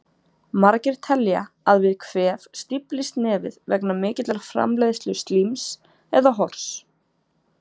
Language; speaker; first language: Icelandic; native; Icelandic